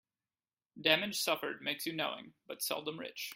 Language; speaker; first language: English; native; English